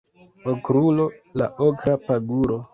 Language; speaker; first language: Esperanto; non-native, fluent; Kinyarwanda